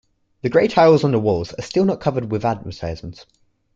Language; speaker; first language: English; native; English